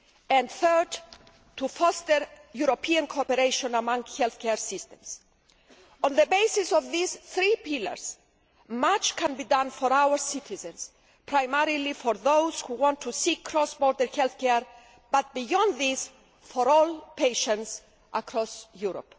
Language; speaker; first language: English; non-native, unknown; Greek